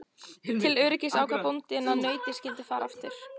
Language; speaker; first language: Icelandic; native; Icelandic